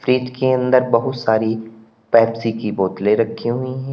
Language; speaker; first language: Hindi; native; Hindi